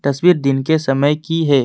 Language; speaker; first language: Hindi; non-native, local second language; Assamese